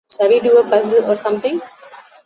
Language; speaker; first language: English; non-native, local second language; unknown